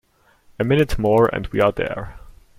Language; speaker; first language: English; non-native, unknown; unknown